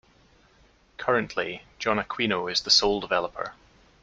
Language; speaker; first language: English; native; English